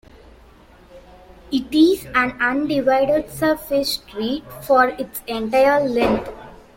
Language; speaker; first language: English; non-native, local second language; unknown